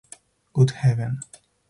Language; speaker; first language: English; non-native, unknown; Spanish